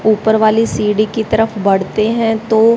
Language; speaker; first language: Hindi; native; Hindi